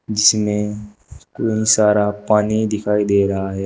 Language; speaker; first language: Hindi; native; Hindi